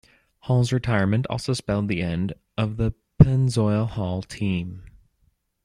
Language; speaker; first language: English; native; English